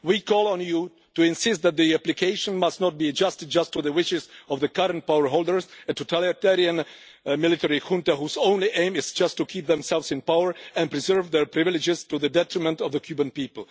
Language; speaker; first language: English; non-native, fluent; Czech